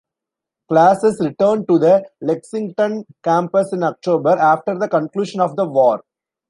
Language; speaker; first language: English; non-native, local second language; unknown